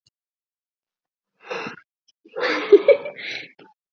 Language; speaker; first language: Icelandic; native; Icelandic